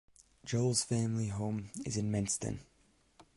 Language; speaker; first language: English; native; English